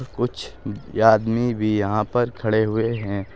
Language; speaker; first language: Hindi; native; Hindi